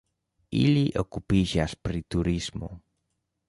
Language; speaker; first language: Esperanto; non-native, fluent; Spanish